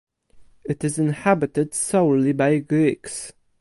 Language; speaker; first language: English; non-native, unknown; Polish